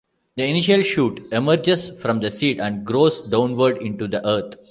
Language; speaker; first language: English; non-native, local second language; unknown